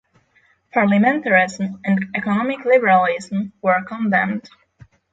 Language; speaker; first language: English; non-native, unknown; Polish